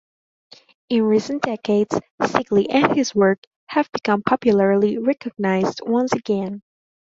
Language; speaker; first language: English; non-native, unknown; Spanish